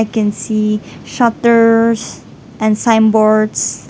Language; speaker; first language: English; non-native, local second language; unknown